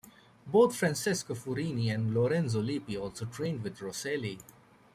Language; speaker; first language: English; native; English